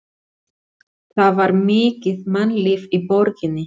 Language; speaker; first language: Icelandic; non-native, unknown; Spanish